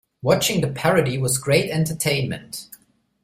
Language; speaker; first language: English; non-native, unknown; German